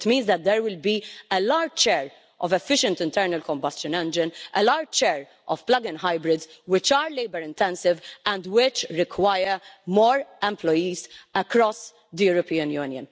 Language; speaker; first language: English; non-native, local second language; Maltese